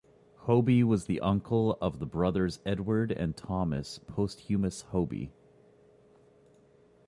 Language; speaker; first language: English; native; English